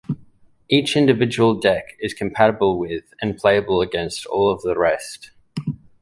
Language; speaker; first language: English; native; English